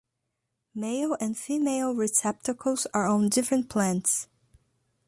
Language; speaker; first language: English; non-native, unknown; Portuguese